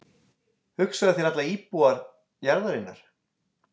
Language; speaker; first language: Icelandic; native; Icelandic